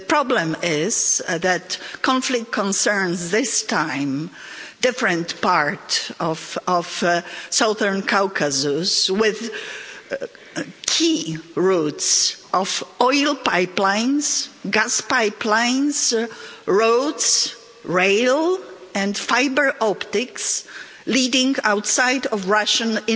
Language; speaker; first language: English; non-native, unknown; Polish